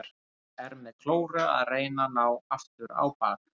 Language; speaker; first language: Icelandic; native; Icelandic